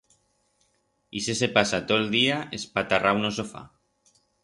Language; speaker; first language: Aragonese; non-native, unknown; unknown